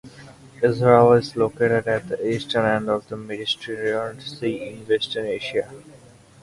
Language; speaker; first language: English; non-native, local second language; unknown